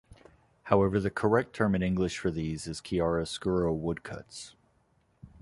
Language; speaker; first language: English; native; English